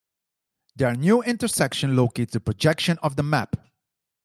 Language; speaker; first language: English; non-native, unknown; Dutch